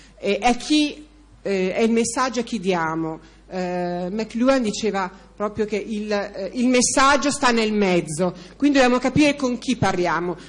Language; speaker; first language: Italian; native; Italian